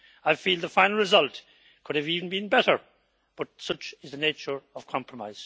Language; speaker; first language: English; native; English